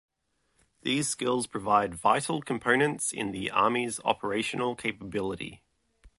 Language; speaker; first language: English; native; English